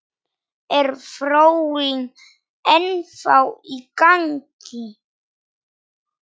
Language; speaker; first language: Icelandic; non-native, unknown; Polish